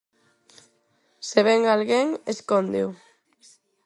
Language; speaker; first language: Galician; non-native, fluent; Spanish